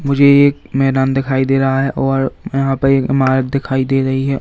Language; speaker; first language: Hindi; native; Hindi